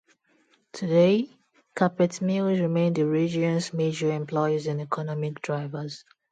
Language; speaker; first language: English; non-native, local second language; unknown